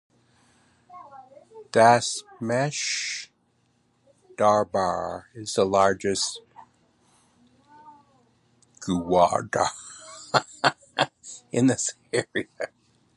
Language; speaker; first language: English; native; English